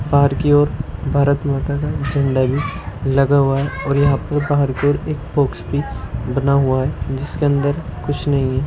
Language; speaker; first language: Hindi; native; Hindi